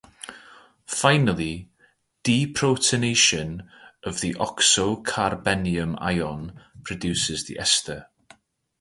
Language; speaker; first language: English; native; English